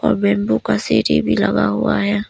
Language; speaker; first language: Hindi; early bilingual, other home language; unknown